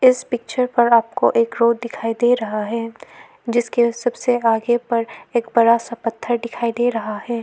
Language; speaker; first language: Hindi; early bilingual, other home language; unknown